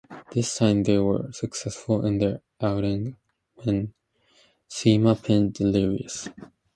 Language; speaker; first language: English; native; English